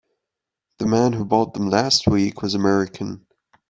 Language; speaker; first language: English; native; English